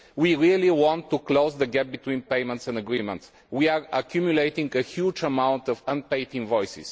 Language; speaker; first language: English; non-native, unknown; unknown